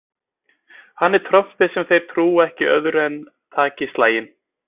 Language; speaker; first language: Icelandic; native; Icelandic